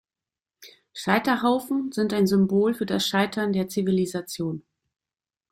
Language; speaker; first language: German; native; German